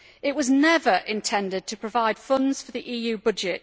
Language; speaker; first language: English; native; English